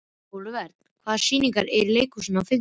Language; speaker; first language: Icelandic; native; Icelandic